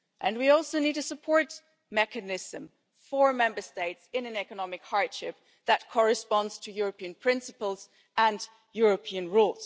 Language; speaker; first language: English; non-native, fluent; German